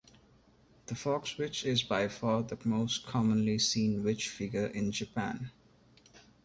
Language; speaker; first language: English; non-native, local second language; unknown